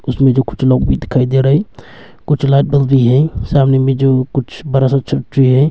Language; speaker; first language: Hindi; early bilingual, other home language; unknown